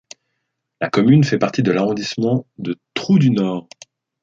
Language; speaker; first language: French; native; French